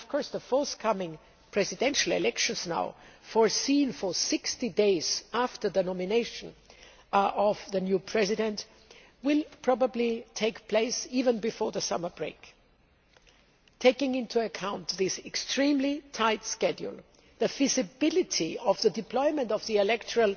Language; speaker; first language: English; non-native, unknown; German